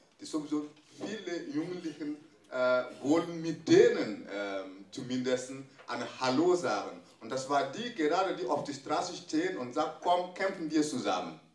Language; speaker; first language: German; non-native, fluent; French